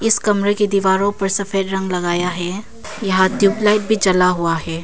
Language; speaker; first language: Hindi; non-native, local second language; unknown